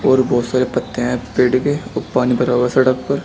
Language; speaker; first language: Hindi; native; Hindi